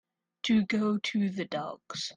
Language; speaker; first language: English; native; English